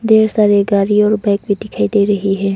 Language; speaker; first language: Hindi; non-native, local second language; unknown